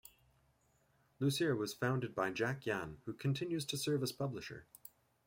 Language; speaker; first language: English; native; English